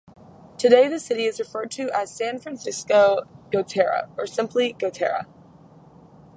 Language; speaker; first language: English; native; English